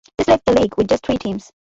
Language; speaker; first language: English; non-native, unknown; Bangla